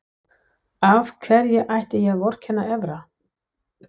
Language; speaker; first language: Icelandic; non-native, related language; Danish